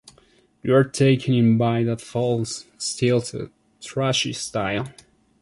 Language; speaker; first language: English; non-native, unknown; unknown